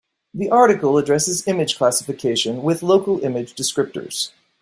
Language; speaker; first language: English; native; English